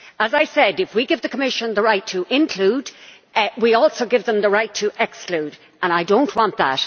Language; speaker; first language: English; native; English